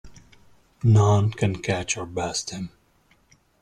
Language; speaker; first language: English; non-native, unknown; Italian